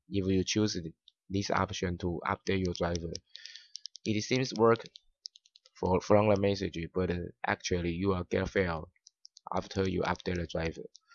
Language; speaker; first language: English; non-native, learner; Chinese